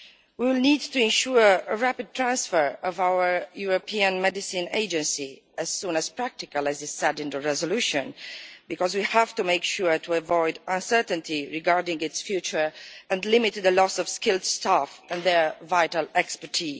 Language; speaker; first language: English; non-native, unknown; Romanian